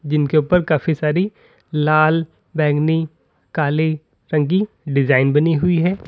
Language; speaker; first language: Hindi; native; Hindi